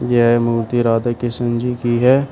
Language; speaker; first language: Hindi; native; Hindi